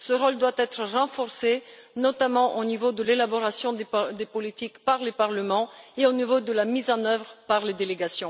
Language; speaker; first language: French; non-native, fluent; Bulgarian